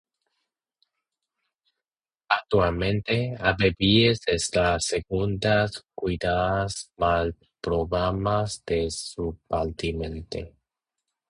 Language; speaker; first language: Spanish; non-native, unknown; Chinese